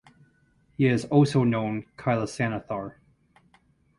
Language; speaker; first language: English; native; English